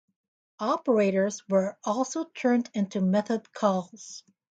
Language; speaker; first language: English; native; English